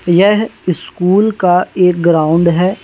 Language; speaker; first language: Hindi; native; Hindi